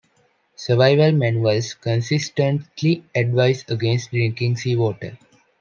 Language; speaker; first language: English; non-native, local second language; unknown